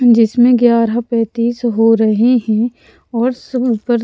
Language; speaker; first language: Hindi; non-native, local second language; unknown